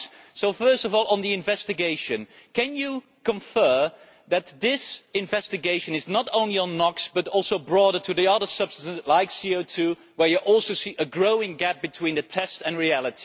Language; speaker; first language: English; non-native, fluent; Dutch